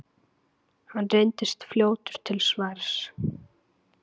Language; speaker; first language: Icelandic; native; Icelandic